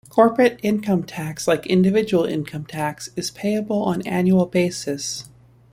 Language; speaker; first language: English; native; English